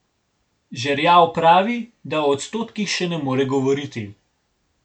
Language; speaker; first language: Slovenian; native; Slovenian